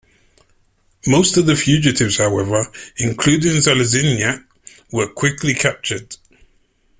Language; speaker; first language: English; native; English